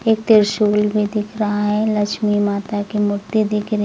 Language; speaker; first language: Hindi; native; Hindi